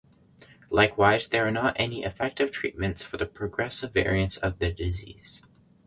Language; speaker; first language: English; native; English